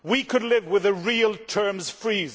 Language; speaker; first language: English; non-native, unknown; Swedish